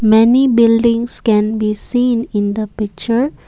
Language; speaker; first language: English; non-native, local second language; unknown